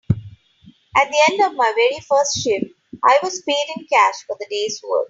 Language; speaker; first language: English; non-native, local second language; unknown